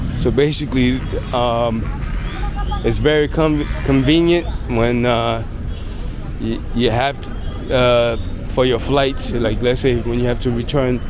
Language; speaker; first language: English; native; English